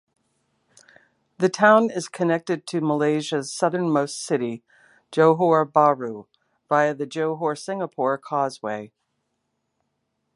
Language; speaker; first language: English; native; English